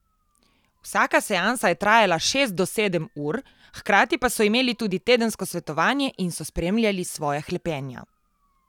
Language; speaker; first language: Slovenian; native; Slovenian